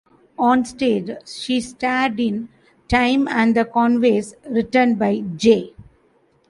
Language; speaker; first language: English; non-native, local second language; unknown